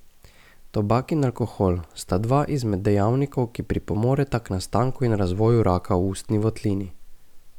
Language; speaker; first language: Slovenian; native; Slovenian